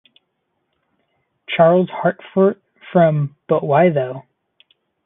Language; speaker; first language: English; native; English